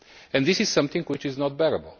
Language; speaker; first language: English; non-native, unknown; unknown